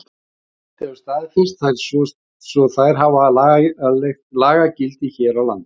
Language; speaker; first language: Icelandic; native; Icelandic